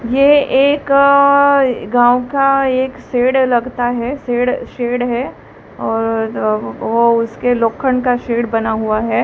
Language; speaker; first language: Hindi; non-native, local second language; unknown